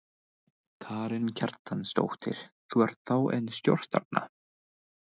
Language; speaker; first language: Icelandic; non-native, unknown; English